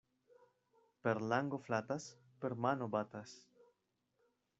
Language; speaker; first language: Esperanto; non-native, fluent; Spanish